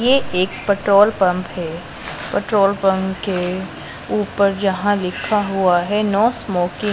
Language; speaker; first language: Hindi; non-native, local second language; Punjabi